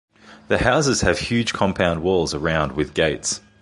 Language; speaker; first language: English; native; English